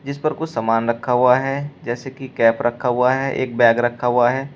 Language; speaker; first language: Hindi; native; Hindi